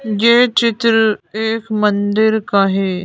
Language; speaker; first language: Hindi; native; Hindi